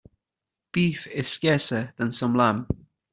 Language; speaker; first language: English; native; English